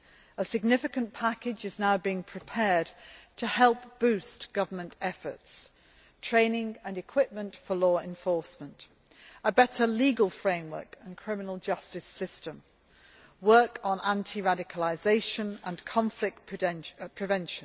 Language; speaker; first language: English; native; English